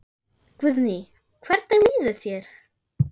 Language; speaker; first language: Icelandic; non-native, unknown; German